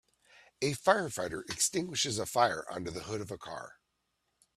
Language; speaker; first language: English; native; English